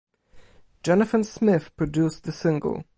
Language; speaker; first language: English; non-native, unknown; Polish